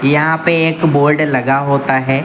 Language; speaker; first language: Hindi; native; Hindi